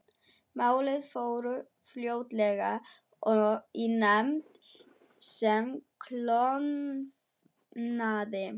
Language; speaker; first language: Icelandic; non-native, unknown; German